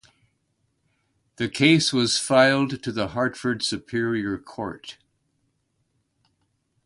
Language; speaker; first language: English; native; English